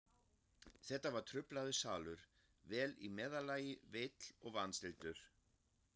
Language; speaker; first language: Icelandic; non-native, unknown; German